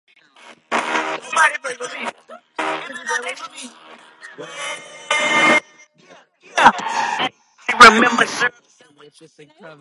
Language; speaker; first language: English; native; English